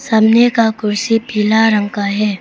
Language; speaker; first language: Hindi; non-native, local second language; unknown